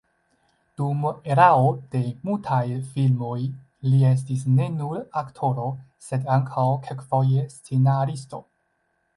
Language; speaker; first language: Esperanto; non-native, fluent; Chinese